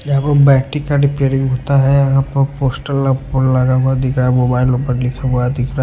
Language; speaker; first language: Hindi; non-native, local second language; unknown